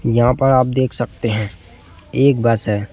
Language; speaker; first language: Hindi; native; Hindi